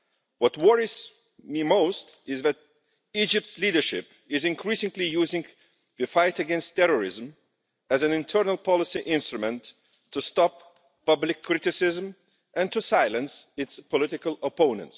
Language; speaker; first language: English; non-native, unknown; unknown